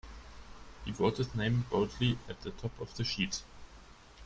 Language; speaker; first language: English; non-native, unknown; German